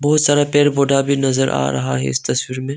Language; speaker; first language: Hindi; non-native, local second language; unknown